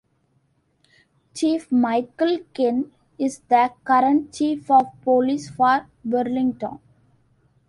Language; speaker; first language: English; non-native, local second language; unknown